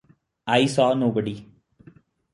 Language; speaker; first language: English; non-native, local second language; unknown